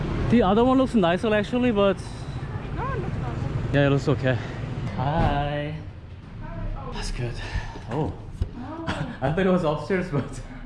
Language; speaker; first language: English; non-native, fluent; Korean